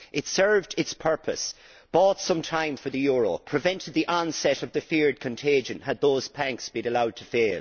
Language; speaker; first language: English; native; English